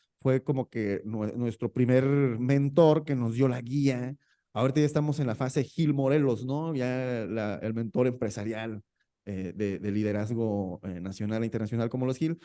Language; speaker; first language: Spanish; native; Spanish